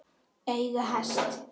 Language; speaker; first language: Icelandic; native; Icelandic